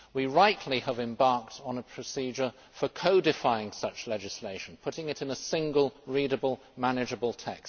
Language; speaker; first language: English; native; English